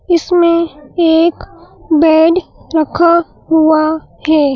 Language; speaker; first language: Hindi; native; Hindi